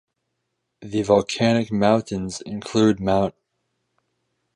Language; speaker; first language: English; native; English